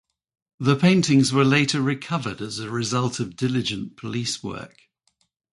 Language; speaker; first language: English; native; English